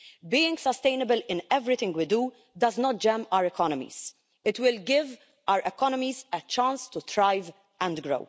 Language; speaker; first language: English; non-native, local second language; Maltese